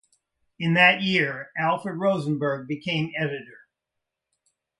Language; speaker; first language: English; native; English